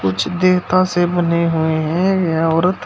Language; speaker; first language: Hindi; native; Hindi